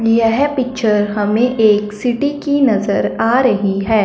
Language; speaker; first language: Hindi; non-native, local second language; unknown